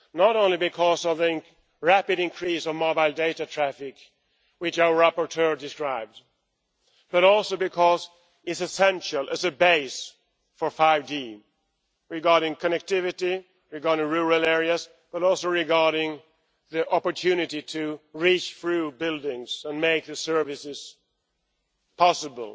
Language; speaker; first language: English; non-native, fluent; Swedish